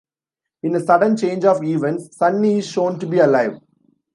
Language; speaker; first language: English; non-native, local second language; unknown